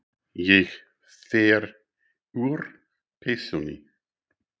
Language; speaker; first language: Icelandic; non-native, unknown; English